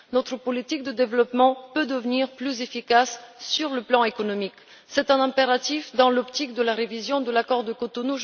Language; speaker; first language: French; non-native, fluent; Bulgarian